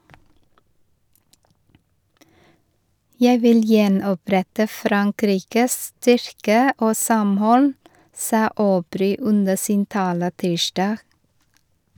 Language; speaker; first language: Norwegian; non-native, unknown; Vietnamese